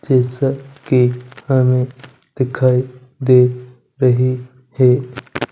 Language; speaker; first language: Hindi; non-native, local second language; Punjabi